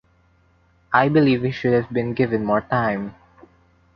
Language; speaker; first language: English; non-native, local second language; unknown